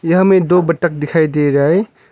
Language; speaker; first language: Hindi; non-native, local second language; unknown